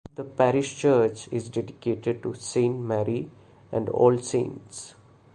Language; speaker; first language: English; non-native, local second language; Malayalam